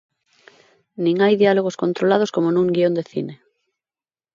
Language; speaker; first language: Galician; non-native, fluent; Spanish